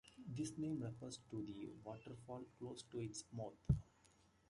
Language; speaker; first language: English; native; English